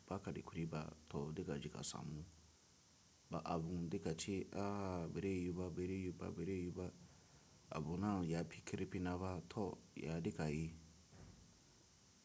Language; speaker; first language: Hausa; non-native, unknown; Tiv